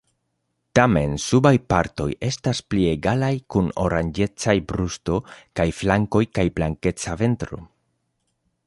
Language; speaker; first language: Esperanto; non-native, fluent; Spanish